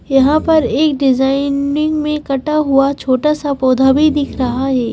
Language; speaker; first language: Hindi; native; Hindi